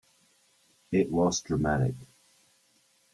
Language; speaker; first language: English; native; English